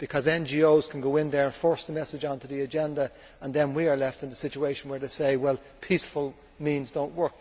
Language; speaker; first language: English; native; English